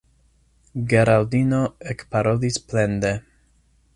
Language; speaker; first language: Esperanto; non-native, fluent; English